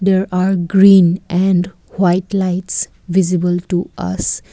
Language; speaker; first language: English; non-native, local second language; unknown